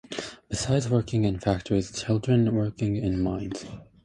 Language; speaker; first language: English; native; English